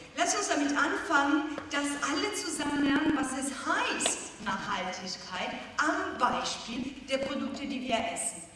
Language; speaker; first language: German; non-native, fluent; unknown